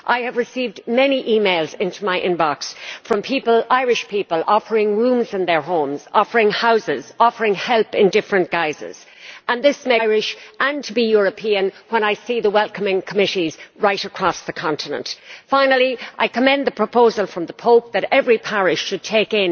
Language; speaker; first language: English; native; English